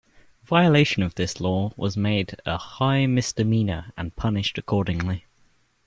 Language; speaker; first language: English; native; English